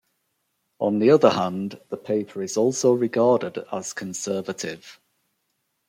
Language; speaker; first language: English; native; English